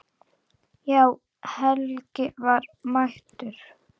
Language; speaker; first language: Icelandic; native; Icelandic